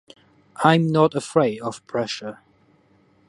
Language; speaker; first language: English; non-native, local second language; Cantonese